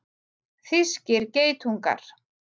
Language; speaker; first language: Icelandic; native; Icelandic